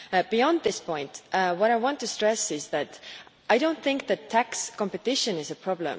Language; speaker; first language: English; non-native, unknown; Estonian